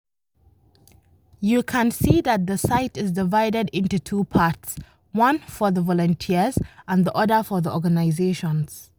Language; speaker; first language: English; non-native, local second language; Hausa